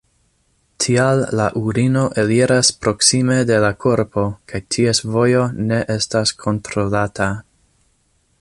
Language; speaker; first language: Esperanto; non-native, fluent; English